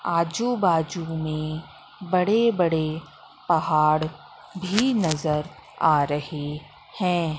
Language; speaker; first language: Hindi; native; Hindi